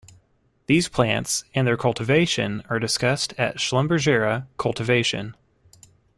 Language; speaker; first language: English; native; English